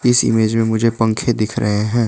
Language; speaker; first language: Hindi; non-native, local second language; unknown